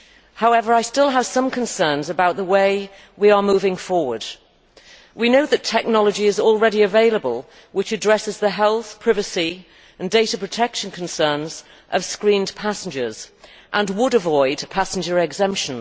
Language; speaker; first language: English; native; English